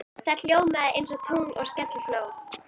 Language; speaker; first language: Icelandic; native; Icelandic